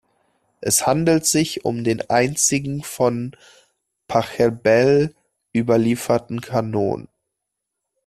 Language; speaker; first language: German; native; German